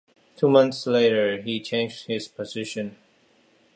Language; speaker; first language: English; non-native, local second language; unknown